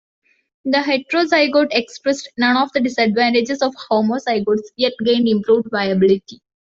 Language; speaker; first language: English; non-native, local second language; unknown